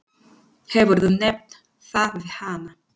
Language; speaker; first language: Icelandic; non-native, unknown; Spanish